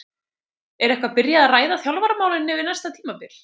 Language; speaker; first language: Icelandic; native; Icelandic